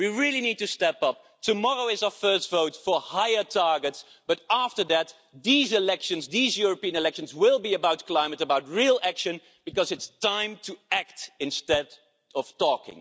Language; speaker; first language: English; non-native, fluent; Dutch